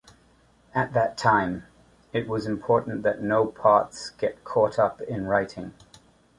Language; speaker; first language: English; native; English